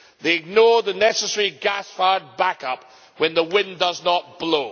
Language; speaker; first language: English; native; English